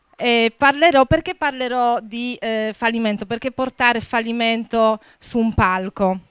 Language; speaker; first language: Italian; non-native, fluent; Polish